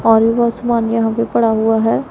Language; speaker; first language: Hindi; non-native, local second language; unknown